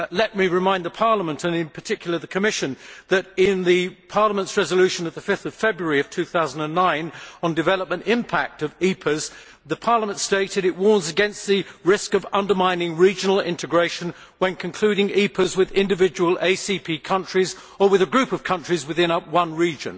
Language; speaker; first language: English; native; English